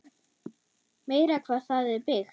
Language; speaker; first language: Icelandic; non-native, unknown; German